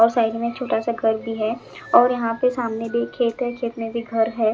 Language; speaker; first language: Hindi; non-native, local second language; Punjabi